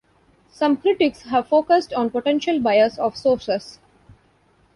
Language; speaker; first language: English; non-native, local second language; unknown